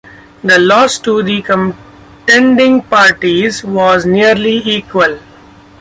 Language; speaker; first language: English; non-native, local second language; Marathi